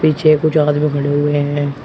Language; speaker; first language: Hindi; native; Hindi